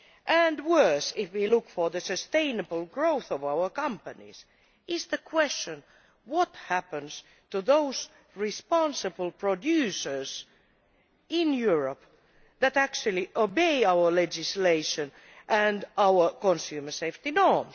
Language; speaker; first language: English; non-native, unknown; Finnish